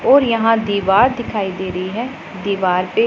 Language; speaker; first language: Hindi; non-native, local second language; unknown